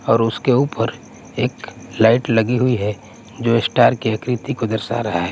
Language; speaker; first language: Hindi; non-native, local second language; Punjabi